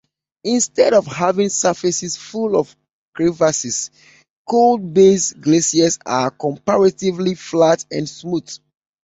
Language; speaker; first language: English; native; English